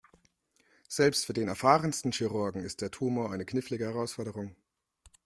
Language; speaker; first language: German; native; German